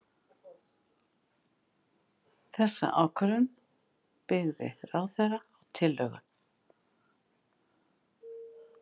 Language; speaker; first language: Icelandic; native; Icelandic